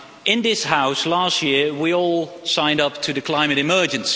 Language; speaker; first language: English; non-native, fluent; Dutch